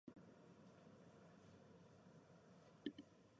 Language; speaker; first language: English; non-native, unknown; Chinese